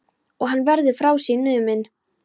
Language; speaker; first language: Icelandic; non-native, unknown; Polish